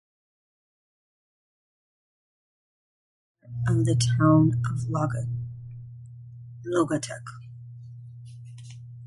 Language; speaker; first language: English; native; English